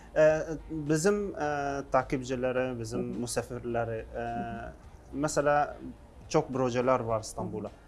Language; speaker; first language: Turkish; non-native, learner; Arabic